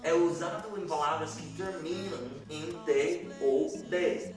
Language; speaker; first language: Portuguese; non-native, fluent; English